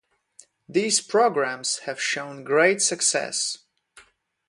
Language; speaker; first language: English; non-native, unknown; Polish